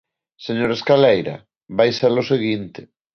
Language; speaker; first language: Galician; non-native, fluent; Spanish